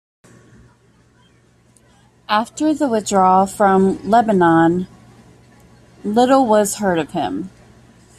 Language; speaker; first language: English; native; English